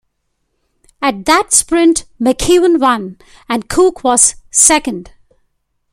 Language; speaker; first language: English; non-native, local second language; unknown